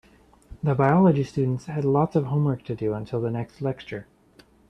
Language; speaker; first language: English; native; English